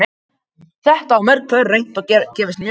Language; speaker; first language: Icelandic; non-native, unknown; Macedonian